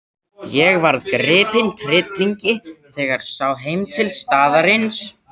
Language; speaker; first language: Icelandic; non-native, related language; Swedish